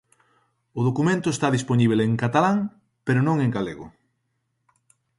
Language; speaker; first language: Galician; native; Galician